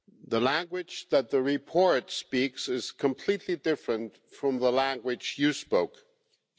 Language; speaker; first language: English; non-native, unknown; German